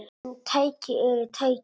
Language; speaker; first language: Icelandic; non-native, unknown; Italian